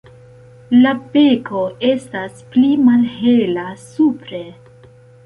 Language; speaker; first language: Esperanto; non-native, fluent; Central Kurdish